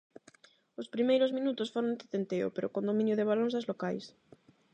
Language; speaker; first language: Galician; non-native, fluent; Spanish